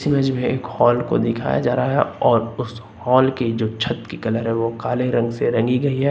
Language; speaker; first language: Hindi; native; Hindi